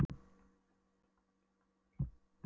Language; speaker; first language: Icelandic; non-native, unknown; Polish